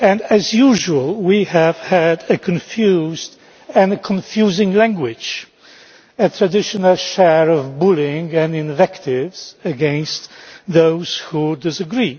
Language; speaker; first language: English; non-native, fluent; Polish